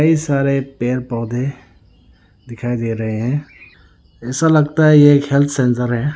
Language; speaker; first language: Hindi; non-native, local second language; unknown